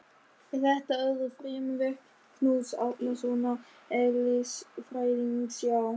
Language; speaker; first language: Icelandic; non-native, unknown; German